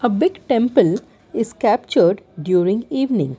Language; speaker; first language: English; non-native, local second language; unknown